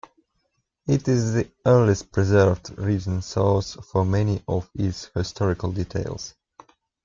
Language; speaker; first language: English; non-native, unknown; Russian